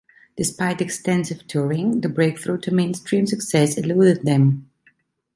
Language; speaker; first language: English; non-native, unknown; Italian